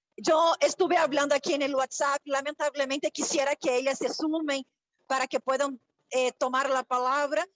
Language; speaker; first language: Spanish; non-native, related language; Portuguese